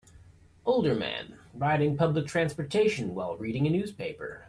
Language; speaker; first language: English; native; English